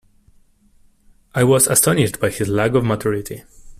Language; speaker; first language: English; non-native, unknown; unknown